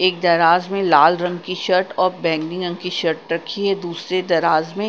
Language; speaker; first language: Hindi; non-native, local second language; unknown